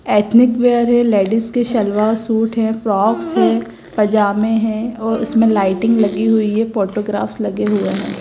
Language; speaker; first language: Hindi; non-native, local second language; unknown